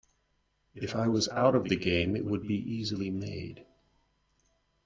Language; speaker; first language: English; native; English